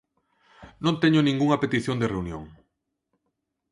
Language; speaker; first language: Galician; non-native, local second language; Spanish